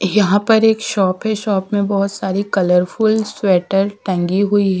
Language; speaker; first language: Hindi; non-native, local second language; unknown